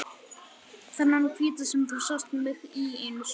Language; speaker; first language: Icelandic; native; Icelandic